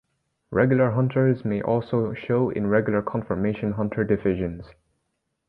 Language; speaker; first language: English; native; English